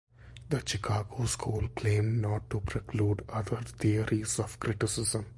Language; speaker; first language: English; non-native, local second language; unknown